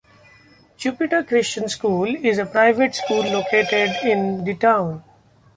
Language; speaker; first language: English; non-native, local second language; Marathi